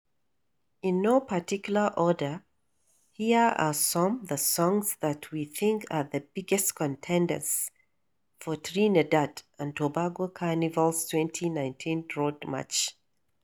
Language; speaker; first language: English; non-native, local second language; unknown